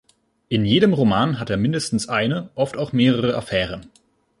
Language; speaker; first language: German; native; German